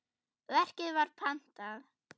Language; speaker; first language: Icelandic; non-native, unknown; German